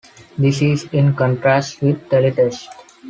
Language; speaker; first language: English; non-native, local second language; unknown